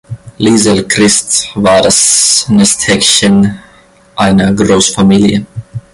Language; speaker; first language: German; non-native, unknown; Finnish